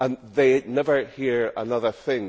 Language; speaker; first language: English; native; English